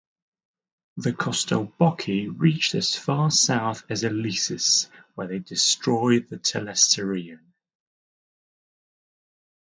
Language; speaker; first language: English; native; English